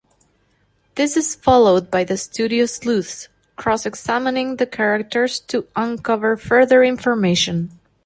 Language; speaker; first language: English; non-native, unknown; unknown